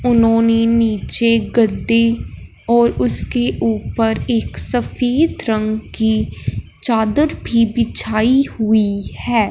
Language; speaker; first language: Hindi; non-native, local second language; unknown